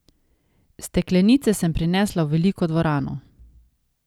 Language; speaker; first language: Slovenian; native; Slovenian